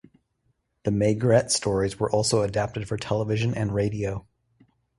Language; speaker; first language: English; native; English